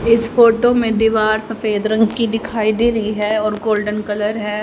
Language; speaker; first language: Hindi; native; Hindi